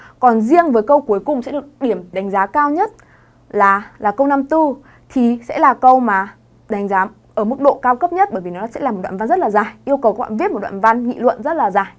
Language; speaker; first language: Vietnamese; native; Vietnamese